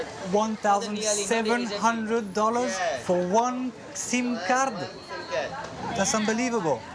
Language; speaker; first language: English; non-native, learner; French